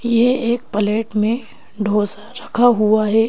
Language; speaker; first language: Hindi; native; Hindi